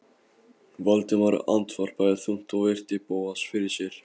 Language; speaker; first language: Icelandic; non-native, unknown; Polish